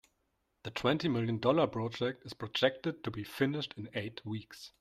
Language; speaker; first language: English; non-native, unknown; German